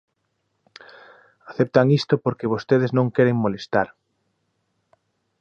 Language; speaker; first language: Galician; native; Galician